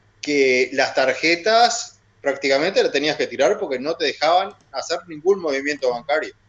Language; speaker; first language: Spanish; native; Spanish